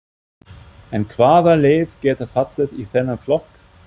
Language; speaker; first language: Icelandic; non-native, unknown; German